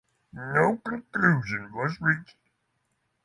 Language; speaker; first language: English; non-native, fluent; Norwegian